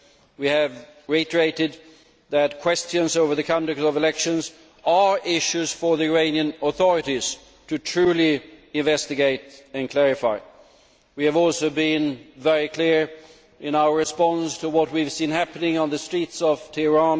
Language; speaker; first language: English; non-native, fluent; Swedish